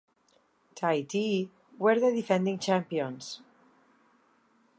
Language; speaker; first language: English; non-native, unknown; Catalan